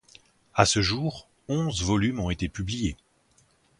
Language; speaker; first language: French; native; French